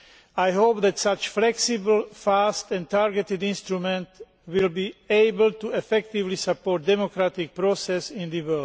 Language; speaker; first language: English; non-native, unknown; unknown